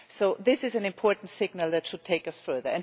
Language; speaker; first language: English; non-native, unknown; German